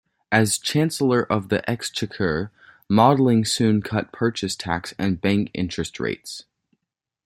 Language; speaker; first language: English; native; English